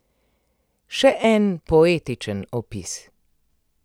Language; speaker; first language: Slovenian; native; Slovenian